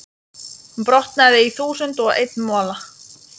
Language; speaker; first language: Icelandic; non-native, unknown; Lithuanian